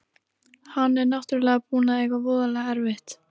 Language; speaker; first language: Icelandic; native; Icelandic